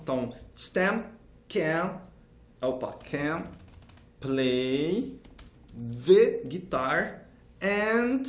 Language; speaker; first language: English; non-native, fluent; Portuguese